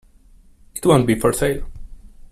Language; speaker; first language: English; non-native, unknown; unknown